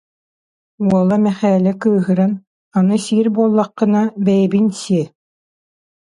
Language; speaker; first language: Yakut; non-native, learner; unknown